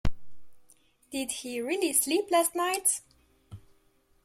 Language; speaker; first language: English; non-native, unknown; French